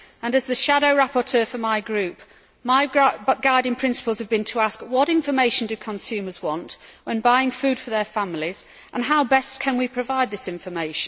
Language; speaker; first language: English; native; English